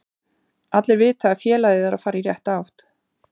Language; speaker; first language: Icelandic; native; Icelandic